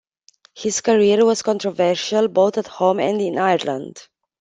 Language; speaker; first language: English; non-native, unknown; Romanian